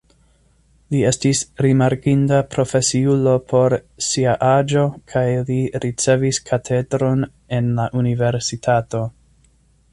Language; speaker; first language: Esperanto; non-native, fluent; English